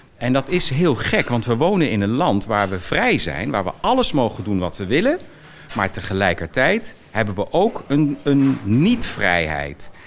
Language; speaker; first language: Dutch; native; Dutch